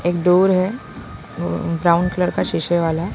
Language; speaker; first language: Hindi; non-native, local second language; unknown